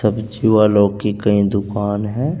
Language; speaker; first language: Hindi; native; Hindi